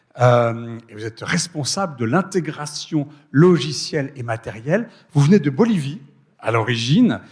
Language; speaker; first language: French; native; French